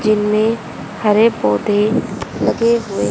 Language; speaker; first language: Hindi; native; Hindi